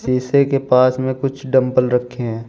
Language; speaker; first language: Hindi; native; Hindi